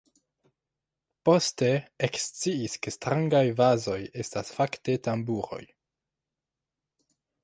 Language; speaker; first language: Esperanto; non-native, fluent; French